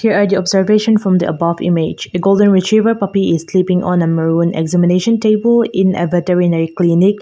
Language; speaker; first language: English; non-native, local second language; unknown